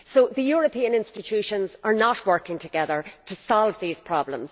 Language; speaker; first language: English; native; English